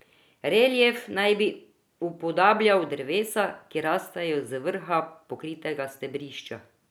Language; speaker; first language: Slovenian; non-native, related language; Croatian